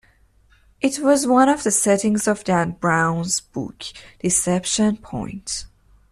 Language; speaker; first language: English; non-native, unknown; Persian